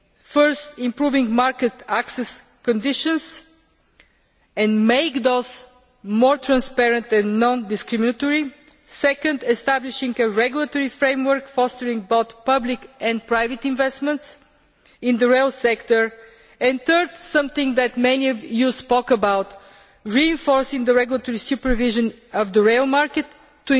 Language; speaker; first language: English; non-native, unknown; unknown